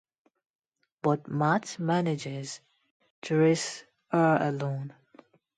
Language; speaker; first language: English; non-native, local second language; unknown